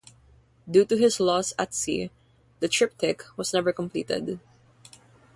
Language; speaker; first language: English; non-native, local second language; Filipino